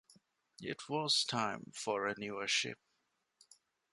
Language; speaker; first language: English; non-native, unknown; Divehi